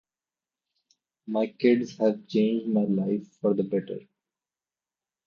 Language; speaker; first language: English; non-native, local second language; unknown